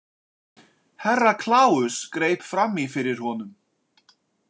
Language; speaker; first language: Icelandic; native; Icelandic